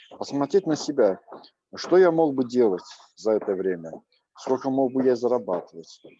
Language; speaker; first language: Russian; non-native, local second language; Azerbaijani